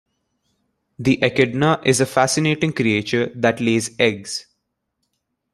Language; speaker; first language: English; non-native, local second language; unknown